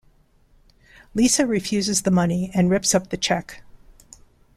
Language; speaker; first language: English; non-native, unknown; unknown